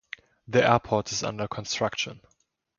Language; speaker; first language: English; non-native, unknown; German